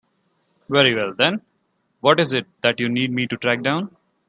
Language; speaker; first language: English; non-native, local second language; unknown